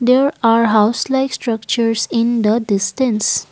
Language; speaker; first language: English; non-native, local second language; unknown